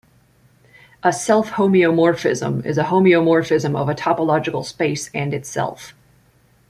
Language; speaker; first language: English; native; English